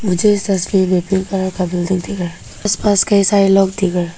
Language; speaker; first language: Hindi; early bilingual, other home language; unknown